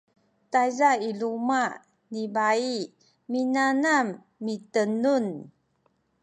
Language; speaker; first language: Sakizaya; non-native, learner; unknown